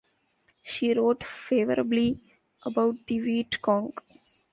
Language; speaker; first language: English; non-native, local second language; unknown